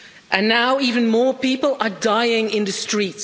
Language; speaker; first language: English; non-native, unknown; Dutch